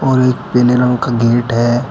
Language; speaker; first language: Hindi; native; Hindi